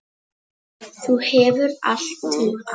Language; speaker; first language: Icelandic; non-native, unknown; Polish